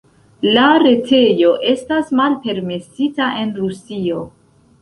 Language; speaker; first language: Esperanto; non-native, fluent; Central Kurdish